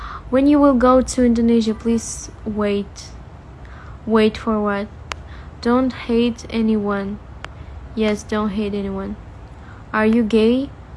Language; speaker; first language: English; non-native, fluent; Russian